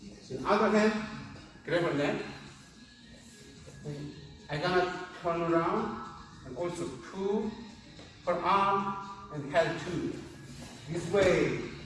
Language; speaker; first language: English; non-native, learner; Korean